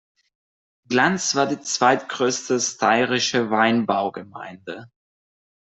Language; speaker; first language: German; non-native, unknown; Catalan